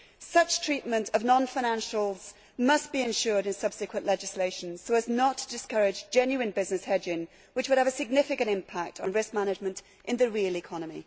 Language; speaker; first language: English; native; English